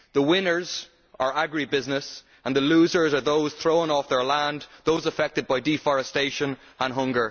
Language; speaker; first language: English; native; English